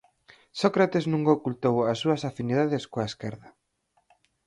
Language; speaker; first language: Galician; native; Galician